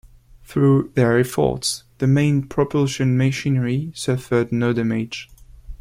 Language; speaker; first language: English; non-native, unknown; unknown